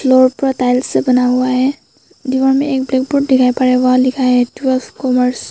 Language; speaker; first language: Hindi; non-native, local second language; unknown